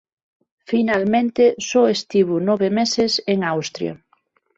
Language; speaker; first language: Galician; non-native, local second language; Spanish